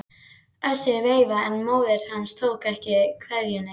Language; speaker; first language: Icelandic; native; Icelandic